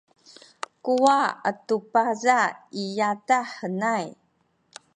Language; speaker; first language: Sakizaya; non-native, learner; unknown